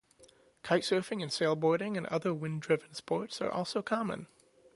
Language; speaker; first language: English; native; English